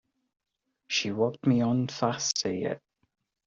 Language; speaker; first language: English; non-native, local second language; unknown